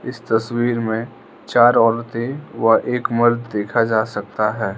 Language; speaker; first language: Hindi; non-native, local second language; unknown